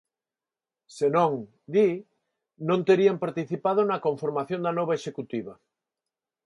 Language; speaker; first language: Galician; non-native, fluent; Spanish